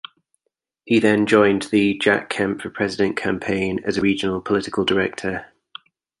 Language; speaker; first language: English; native; English